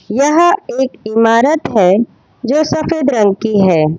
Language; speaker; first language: Hindi; non-native, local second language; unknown